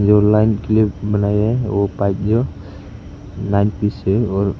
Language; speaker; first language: Hindi; early bilingual, other home language; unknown